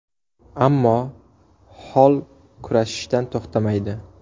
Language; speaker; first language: Uzbek; native; Uzbek